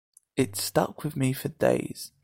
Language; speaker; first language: English; native; English